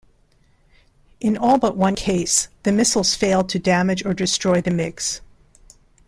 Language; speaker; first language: English; non-native, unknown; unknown